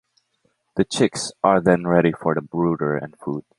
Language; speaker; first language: English; non-native, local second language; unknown